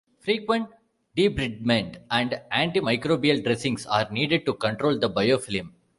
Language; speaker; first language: English; non-native, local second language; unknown